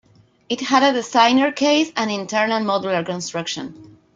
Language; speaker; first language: English; non-native, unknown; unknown